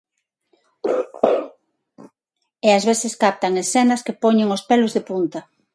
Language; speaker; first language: Galician; non-native, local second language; Spanish